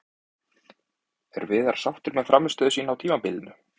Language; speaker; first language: Icelandic; native; Icelandic